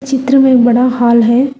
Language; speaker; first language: Hindi; non-native, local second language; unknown